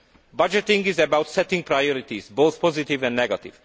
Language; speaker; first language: English; non-native, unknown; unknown